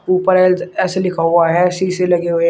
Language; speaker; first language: Hindi; native; Hindi